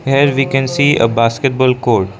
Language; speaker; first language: English; non-native, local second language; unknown